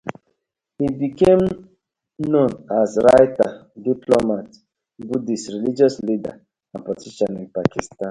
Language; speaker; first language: English; non-native, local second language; Igbo